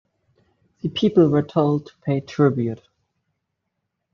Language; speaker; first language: English; native; English